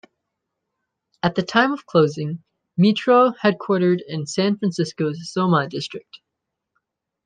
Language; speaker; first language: English; native; English